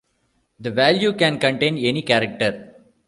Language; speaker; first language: English; non-native, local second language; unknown